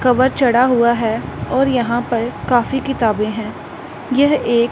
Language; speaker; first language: Hindi; non-native, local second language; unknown